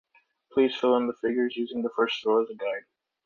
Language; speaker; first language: English; native; English